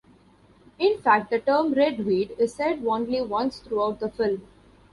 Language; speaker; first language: English; non-native, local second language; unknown